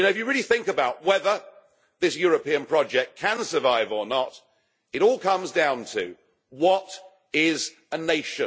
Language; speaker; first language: English; native; English